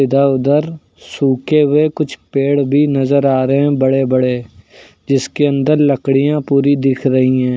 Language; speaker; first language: Hindi; native; Hindi